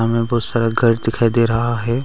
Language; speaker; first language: Hindi; non-native, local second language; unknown